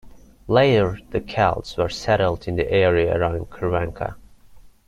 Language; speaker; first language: English; non-native, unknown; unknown